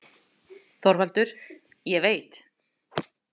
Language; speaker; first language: Icelandic; native; Icelandic